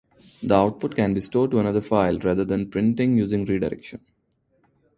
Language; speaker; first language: English; non-native, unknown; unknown